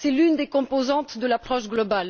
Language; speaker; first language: French; non-native, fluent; Bulgarian